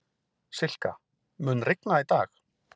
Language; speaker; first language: Icelandic; native; Icelandic